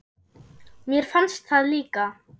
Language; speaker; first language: Icelandic; non-native, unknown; German